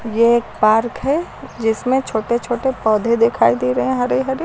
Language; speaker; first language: Hindi; native; Hindi